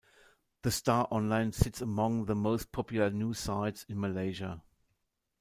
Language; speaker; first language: English; non-native, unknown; German